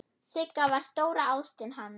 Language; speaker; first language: Icelandic; non-native, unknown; German